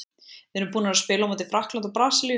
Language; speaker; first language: Icelandic; native; Icelandic